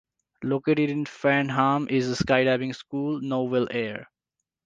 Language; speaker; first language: English; non-native, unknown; Nepali